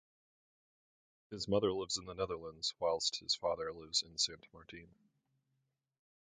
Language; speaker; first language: English; native; English